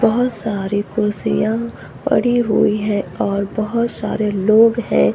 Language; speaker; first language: Hindi; native; Hindi